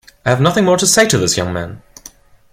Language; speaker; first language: English; non-native, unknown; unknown